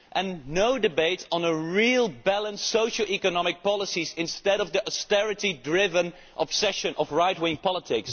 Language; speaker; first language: English; non-native, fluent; Dutch